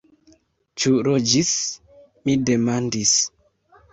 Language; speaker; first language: Esperanto; non-native, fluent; Kinyarwanda